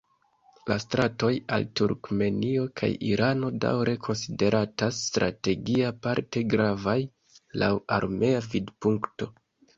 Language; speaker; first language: Esperanto; non-native, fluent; Kinyarwanda